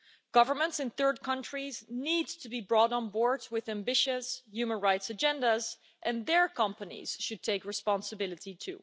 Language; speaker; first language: English; non-native, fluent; Dutch